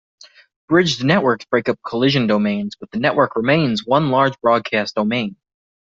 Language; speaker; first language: English; native; English